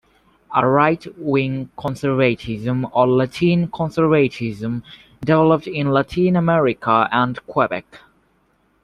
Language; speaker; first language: English; native; English